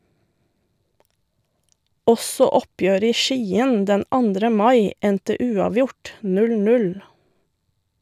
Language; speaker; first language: Norwegian; native; Norwegian